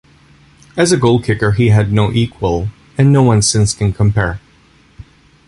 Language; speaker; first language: English; native; English